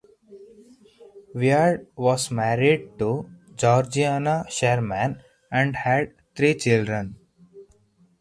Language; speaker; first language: English; non-native, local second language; Hindi